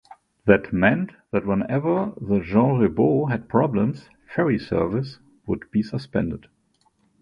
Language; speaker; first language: English; non-native, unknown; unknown